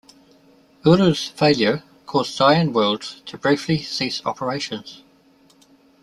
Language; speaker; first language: English; native; English